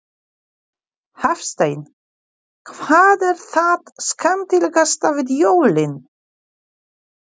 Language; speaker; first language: Icelandic; non-native, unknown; Polish